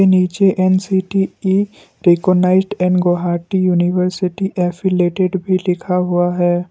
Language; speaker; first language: Hindi; non-native, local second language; Assamese